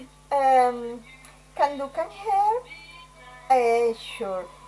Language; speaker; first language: English; non-native, learner; Spanish